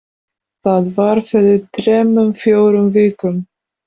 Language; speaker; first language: Icelandic; non-native, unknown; Polish